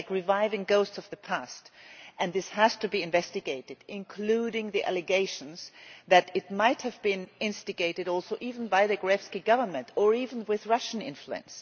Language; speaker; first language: English; non-native, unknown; German